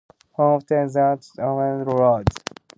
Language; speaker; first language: English; non-native, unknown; Asturian